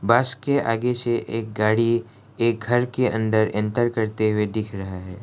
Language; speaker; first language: Hindi; non-native, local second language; Assamese